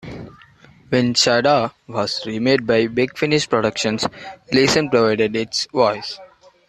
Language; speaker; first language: English; non-native, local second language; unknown